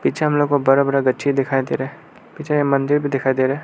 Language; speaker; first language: Hindi; non-native, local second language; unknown